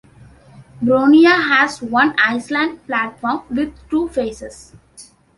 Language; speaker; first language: English; non-native, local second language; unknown